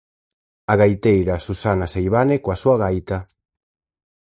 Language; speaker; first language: Galician; native; Galician